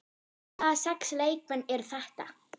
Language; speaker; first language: Icelandic; non-native, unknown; German